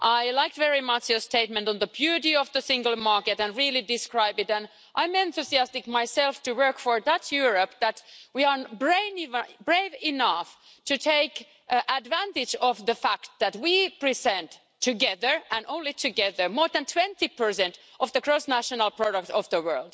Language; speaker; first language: English; non-native, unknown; Finnish